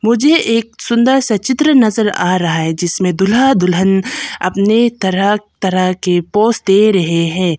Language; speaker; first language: Hindi; non-native, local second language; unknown